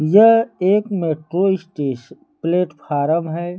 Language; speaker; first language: Hindi; native; Hindi